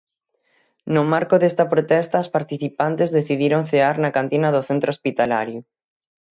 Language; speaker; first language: Galician; native; Galician